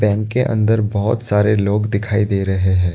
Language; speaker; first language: Hindi; non-native, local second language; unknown